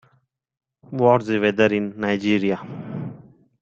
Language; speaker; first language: English; non-native, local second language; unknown